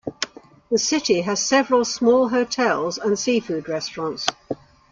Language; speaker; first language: English; native; English